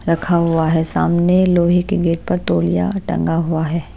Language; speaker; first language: Hindi; native; Hindi